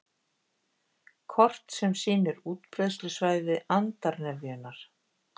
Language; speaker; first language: Icelandic; native; Icelandic